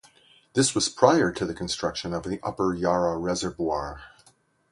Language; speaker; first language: English; native; English